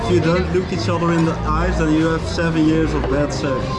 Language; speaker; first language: English; non-native, fluent; Dutch